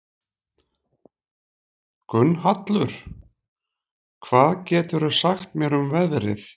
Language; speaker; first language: Icelandic; native; Icelandic